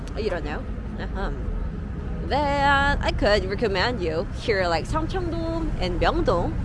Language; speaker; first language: English; non-native, fluent; Korean